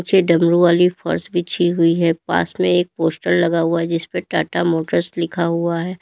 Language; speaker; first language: Hindi; native; Hindi